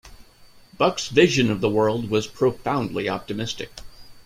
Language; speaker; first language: English; native; English